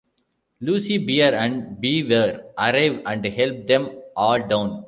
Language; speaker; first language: English; non-native, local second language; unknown